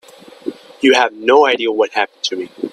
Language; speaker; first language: English; non-native, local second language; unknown